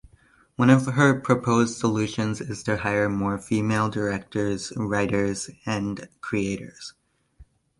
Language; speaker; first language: English; native; English